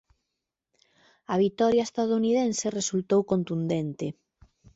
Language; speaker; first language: Galician; native; Galician